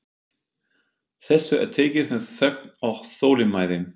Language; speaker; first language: Icelandic; non-native, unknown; German